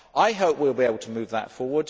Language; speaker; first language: English; native; English